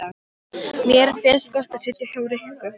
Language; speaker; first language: Icelandic; non-native, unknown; Polish